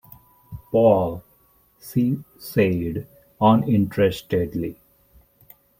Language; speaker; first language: English; non-native, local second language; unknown